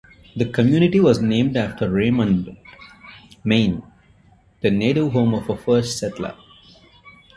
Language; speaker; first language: English; non-native, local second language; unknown